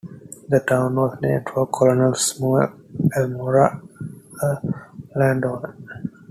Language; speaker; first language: English; non-native, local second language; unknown